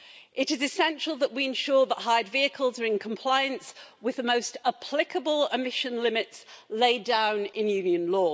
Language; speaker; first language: English; native; English